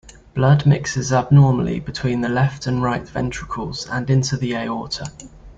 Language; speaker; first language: English; native; English